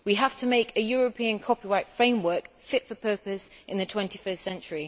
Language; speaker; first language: English; native; English